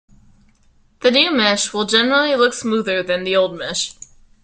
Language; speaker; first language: English; native; English